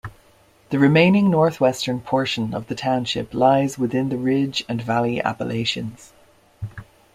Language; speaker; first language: English; native; English